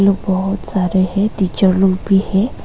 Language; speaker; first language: Hindi; non-native, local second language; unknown